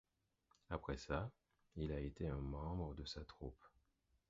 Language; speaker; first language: French; non-native, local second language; Haitian Creole